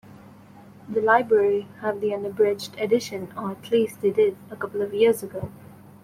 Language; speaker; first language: English; non-native, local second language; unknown